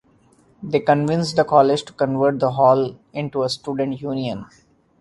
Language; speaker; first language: English; non-native, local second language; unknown